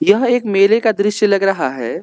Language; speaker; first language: Hindi; non-native, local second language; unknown